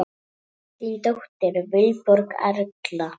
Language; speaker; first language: Icelandic; native; Icelandic